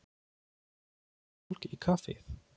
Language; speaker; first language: Icelandic; non-native, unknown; Polish